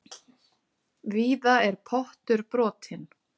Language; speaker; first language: Icelandic; native; Icelandic